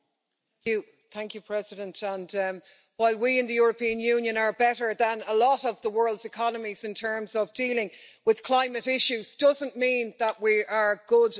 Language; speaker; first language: English; native; English